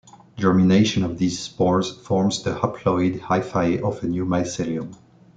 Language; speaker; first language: English; non-native, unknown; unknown